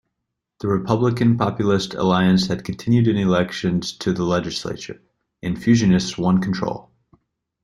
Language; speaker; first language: English; native; English